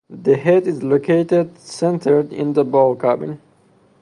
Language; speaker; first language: English; non-native, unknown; Persian